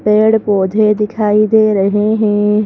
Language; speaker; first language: Hindi; native; Hindi